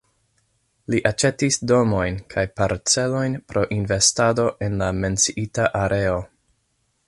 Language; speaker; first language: Esperanto; non-native, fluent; English